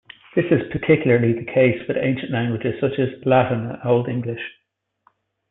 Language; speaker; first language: English; native; English